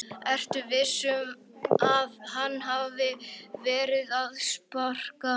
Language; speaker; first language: Icelandic; native; Icelandic